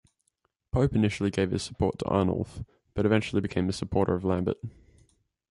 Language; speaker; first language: English; native; English